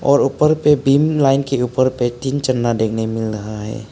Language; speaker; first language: Hindi; non-native, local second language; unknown